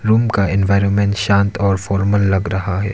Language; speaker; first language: Hindi; non-native, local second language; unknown